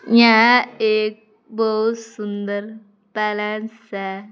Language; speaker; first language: Hindi; native; Hindi